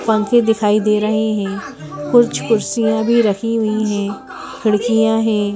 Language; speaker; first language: Hindi; native; Hindi